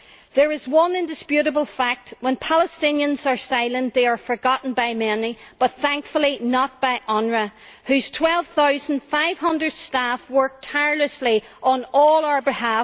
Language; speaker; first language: English; native; English